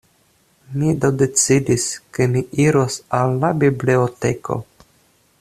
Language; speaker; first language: Esperanto; non-native, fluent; Russian